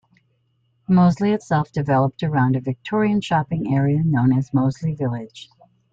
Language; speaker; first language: English; native; English